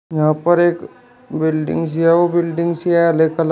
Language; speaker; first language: Hindi; native; Hindi